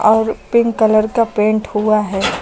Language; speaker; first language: Hindi; native; Hindi